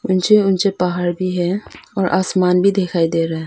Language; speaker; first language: Hindi; non-native, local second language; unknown